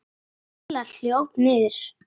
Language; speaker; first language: Icelandic; native; Icelandic